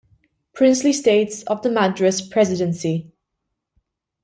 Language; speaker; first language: English; non-native, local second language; Maltese